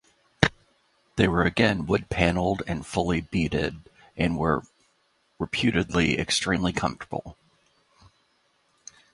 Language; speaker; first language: English; native; English